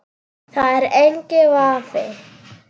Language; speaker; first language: Icelandic; non-native, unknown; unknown